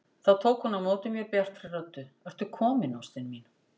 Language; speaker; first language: Icelandic; native; Icelandic